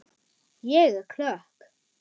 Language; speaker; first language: Icelandic; non-native, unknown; German